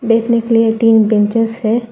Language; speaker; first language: Hindi; non-native, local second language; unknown